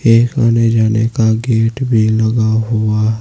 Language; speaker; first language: Hindi; native; Hindi